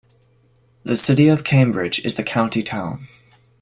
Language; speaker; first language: English; native; English